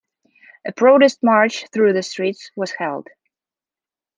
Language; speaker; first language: English; non-native, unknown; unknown